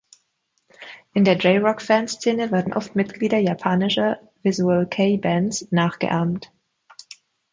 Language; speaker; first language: German; native; German